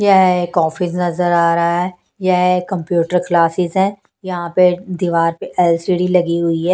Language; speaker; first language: Hindi; non-native, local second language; Punjabi